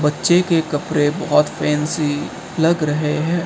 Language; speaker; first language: Hindi; non-native, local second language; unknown